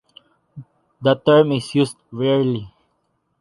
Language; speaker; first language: English; non-native, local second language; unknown